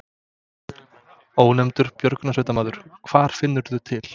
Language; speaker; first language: Icelandic; non-native, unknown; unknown